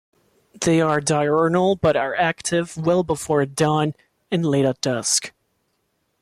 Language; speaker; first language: English; non-native, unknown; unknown